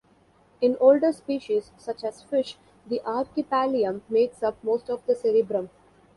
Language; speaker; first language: English; non-native, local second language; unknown